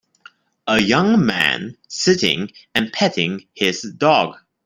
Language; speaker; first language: English; non-native, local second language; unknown